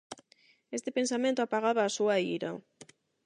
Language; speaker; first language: Galician; non-native, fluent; Spanish